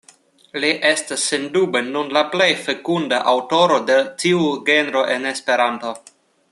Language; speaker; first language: Esperanto; non-native, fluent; Russian